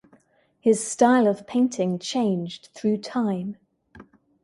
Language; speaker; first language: English; native; English